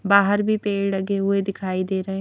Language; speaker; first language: Hindi; native; Hindi